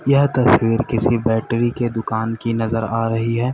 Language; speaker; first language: Hindi; native; Hindi